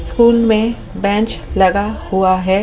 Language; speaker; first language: Hindi; native; Hindi